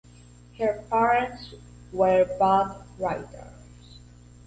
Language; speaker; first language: English; non-native, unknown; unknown